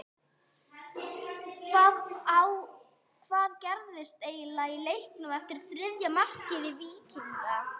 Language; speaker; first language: Icelandic; non-native, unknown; English